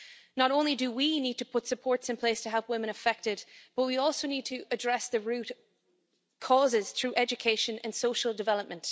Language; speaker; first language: English; native; English